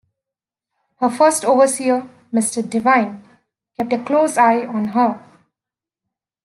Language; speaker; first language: English; native; English